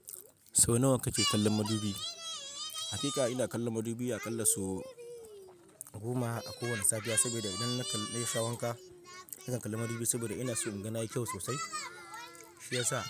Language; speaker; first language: Hausa; non-native, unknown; Yoruba